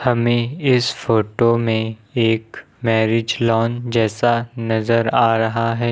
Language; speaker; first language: Hindi; native; Hindi